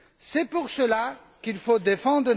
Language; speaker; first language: French; non-native, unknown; Romanian